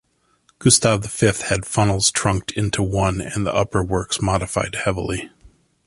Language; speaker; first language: English; native; English